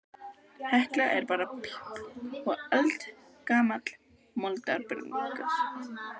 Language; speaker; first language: Icelandic; native; Icelandic